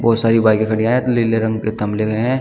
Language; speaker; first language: Hindi; native; Hindi